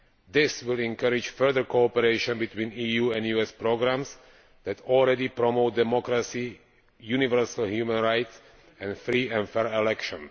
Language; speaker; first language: English; non-native, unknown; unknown